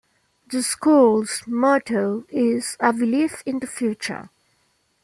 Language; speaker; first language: English; non-native, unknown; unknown